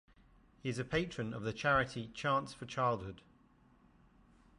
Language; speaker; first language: English; native; English